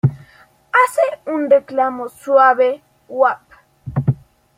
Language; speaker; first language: Spanish; native; Spanish